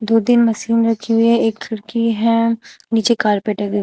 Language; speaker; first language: Hindi; native; Hindi